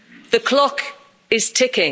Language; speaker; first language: English; native; English